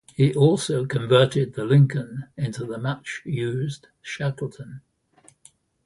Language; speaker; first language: English; native; English